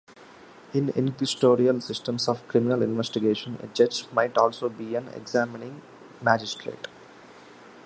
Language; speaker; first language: English; non-native, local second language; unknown